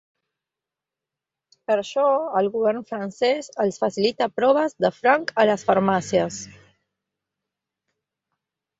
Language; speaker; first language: Catalan; non-native, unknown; Spanish